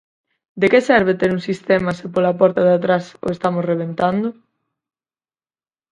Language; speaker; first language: Galician; native; Galician